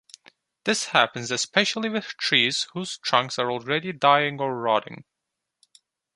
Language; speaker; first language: English; non-native, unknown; Turkish